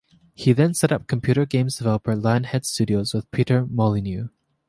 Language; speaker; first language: English; native; English